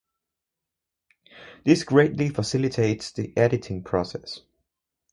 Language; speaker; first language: English; non-native, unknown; Spanish